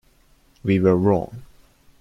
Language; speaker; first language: English; non-native, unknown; Turkish